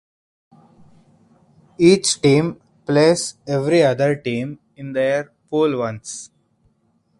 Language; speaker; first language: English; non-native, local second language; Hindi